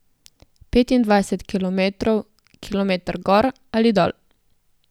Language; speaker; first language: Slovenian; native; Slovenian